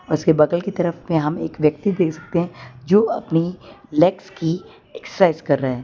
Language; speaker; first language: Hindi; non-native, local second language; Gujarati